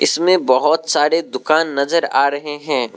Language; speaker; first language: Hindi; non-native, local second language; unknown